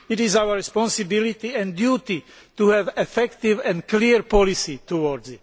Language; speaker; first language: English; non-native, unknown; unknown